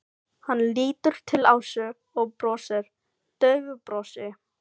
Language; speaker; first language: Icelandic; non-native, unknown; Filipino